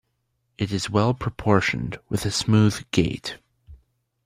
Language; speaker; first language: English; native; English